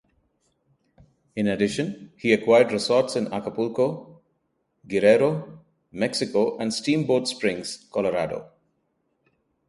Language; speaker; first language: English; non-native, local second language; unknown